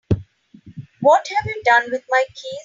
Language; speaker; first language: English; non-native, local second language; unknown